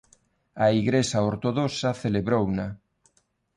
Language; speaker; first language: Galician; non-native, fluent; Spanish